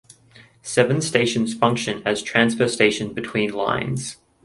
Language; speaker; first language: English; native; English